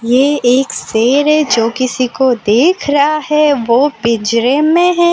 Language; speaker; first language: Hindi; non-native, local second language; Gujarati